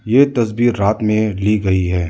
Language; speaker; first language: Hindi; non-native, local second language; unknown